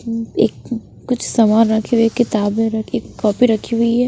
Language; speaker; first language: Hindi; non-native, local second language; Punjabi